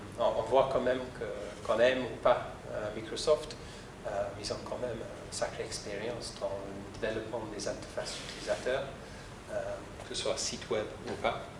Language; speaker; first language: French; non-native, fluent; English